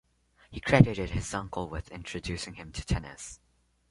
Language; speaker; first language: English; non-native, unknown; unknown